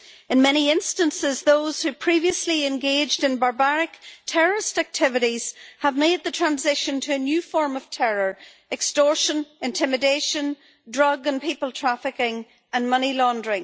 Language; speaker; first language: English; native; English